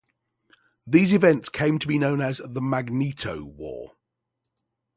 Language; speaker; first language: English; native; English